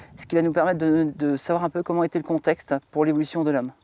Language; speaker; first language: French; native; French